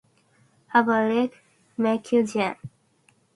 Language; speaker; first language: English; non-native, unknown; Japanese